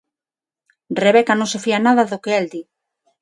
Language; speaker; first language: Galician; non-native, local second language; Spanish